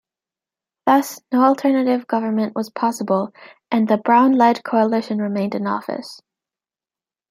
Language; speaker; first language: English; native; English